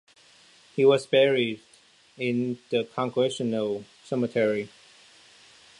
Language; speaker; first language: English; non-native, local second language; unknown